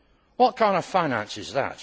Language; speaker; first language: English; native; English